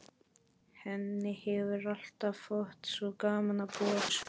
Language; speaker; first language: Icelandic; non-native, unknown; Polish